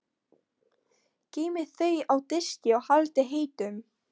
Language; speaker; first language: Icelandic; non-native, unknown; Polish